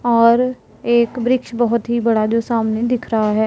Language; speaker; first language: Hindi; non-native, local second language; Punjabi